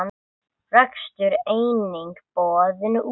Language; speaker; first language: Icelandic; non-native, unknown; English